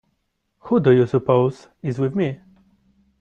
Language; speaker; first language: English; non-native, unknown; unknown